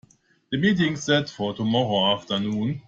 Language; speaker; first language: English; non-native, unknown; German